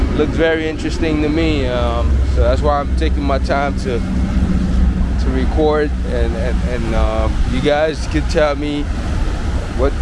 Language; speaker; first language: English; native; English